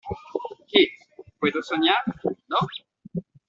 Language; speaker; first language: Spanish; non-native, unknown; French